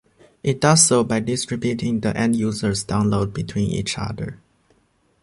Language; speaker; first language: English; non-native, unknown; Chinese